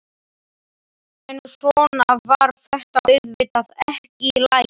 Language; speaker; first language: Icelandic; non-native, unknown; Slovak